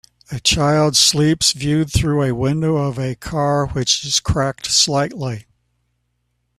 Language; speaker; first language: English; native; English